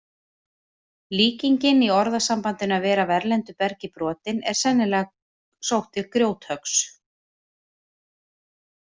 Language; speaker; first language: Icelandic; native; Icelandic